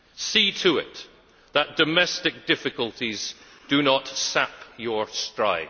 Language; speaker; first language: English; native; English